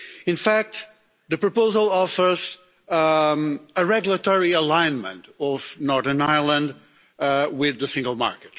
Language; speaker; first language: English; non-native, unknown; Portuguese